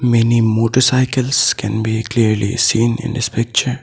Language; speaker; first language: English; non-native, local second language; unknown